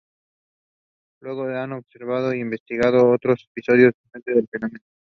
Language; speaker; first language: English; non-native, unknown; Spanish